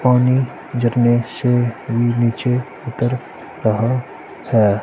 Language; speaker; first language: Hindi; non-native, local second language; Punjabi